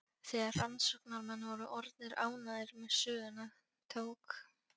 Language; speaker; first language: Icelandic; non-native, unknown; Polish